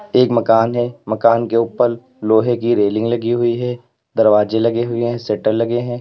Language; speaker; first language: Hindi; native; Hindi